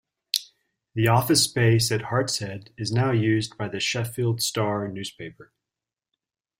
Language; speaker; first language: English; native; English